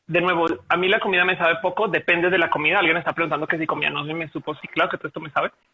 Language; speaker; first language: Spanish; native; Spanish